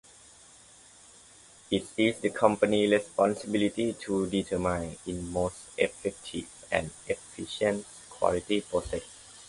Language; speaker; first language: English; non-native, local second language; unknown